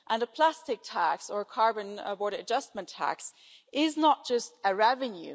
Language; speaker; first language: English; non-native, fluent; German